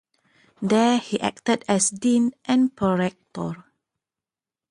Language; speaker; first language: English; non-native, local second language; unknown